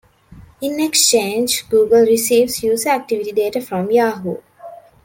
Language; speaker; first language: English; non-native, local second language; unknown